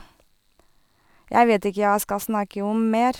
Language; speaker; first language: Norwegian; non-native, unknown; Russian